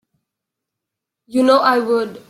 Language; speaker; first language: English; non-native, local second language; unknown